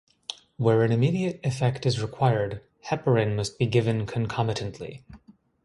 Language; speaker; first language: English; native; English